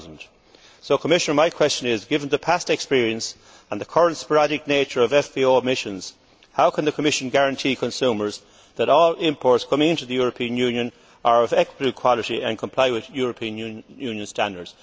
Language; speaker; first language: English; native; English